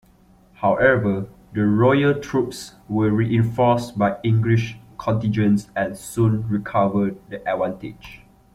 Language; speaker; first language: English; non-native, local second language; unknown